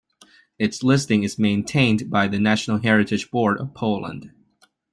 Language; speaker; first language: English; non-native, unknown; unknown